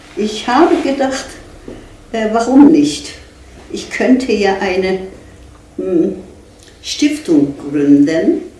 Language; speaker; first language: German; non-native, fluent; Turkish